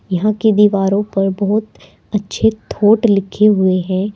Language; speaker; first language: Hindi; native; Hindi